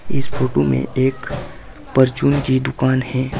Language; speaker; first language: Hindi; native; Hindi